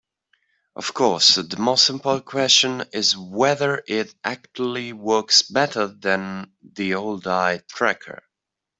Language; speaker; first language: English; native; English